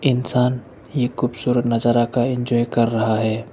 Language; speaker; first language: Hindi; non-native, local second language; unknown